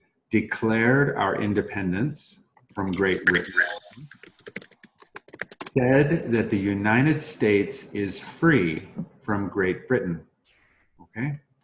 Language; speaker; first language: English; native; English